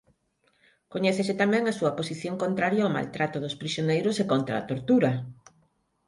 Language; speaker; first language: Galician; non-native, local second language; Spanish